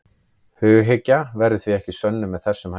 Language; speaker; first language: Icelandic; native; Icelandic